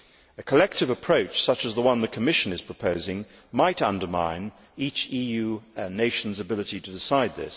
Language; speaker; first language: English; native; English